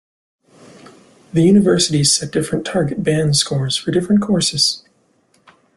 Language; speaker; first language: English; native; English